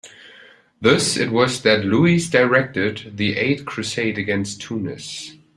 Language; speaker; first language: English; non-native, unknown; German